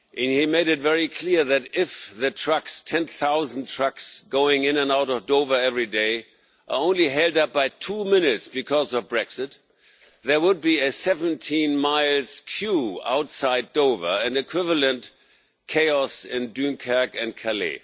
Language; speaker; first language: English; non-native, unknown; German